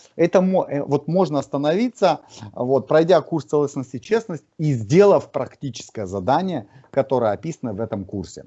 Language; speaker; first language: Russian; native; Russian